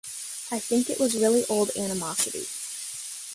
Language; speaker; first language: English; native; English